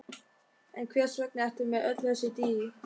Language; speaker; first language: Icelandic; non-native, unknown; German